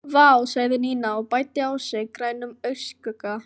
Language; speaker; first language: Icelandic; non-native, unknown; Filipino